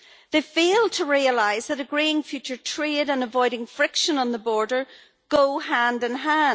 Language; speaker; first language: English; native; English